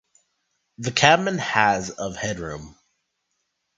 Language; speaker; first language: English; native; English